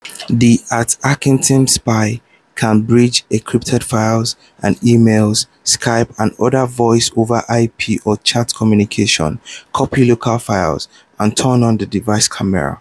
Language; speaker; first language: English; non-native, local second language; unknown